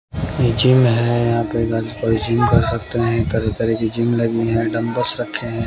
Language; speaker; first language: Hindi; native; Hindi